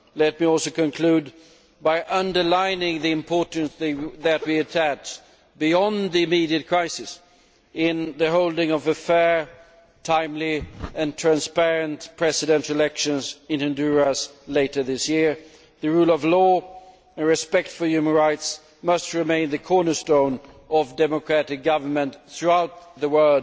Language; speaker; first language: English; non-native, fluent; Swedish